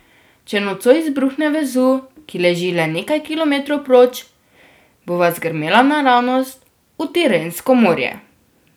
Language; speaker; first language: Slovenian; native; Slovenian